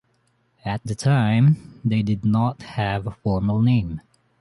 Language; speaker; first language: English; non-native, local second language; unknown